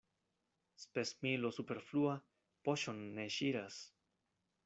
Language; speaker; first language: Esperanto; non-native, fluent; Spanish